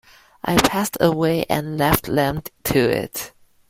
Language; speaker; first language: English; non-native, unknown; Chinese